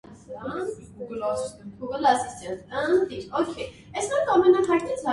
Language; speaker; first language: English; non-native, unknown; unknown